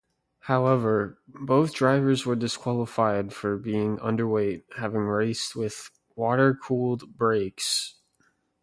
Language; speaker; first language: English; native; English